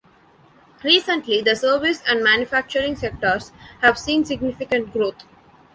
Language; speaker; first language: English; non-native, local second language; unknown